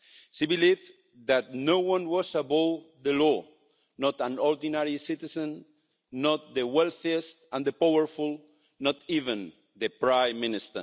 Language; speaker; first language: English; non-native, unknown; Spanish